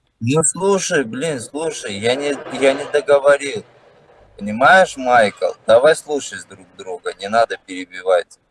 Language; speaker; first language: Russian; non-native, local second language; Armenian